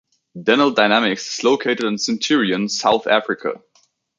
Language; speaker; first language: English; native; English